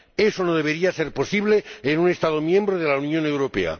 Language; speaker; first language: Spanish; non-native, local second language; Catalan